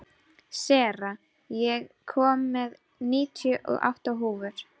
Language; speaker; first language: Icelandic; native; Icelandic